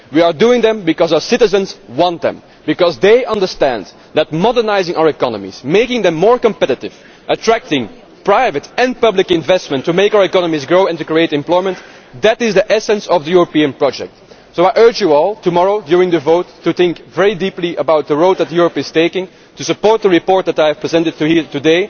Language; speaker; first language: English; non-native, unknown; Dutch